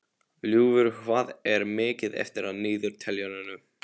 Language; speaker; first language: Icelandic; non-native, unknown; Polish